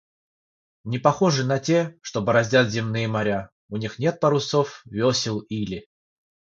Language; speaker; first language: Russian; non-native, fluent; Georgian